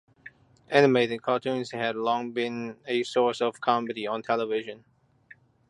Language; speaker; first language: English; non-native, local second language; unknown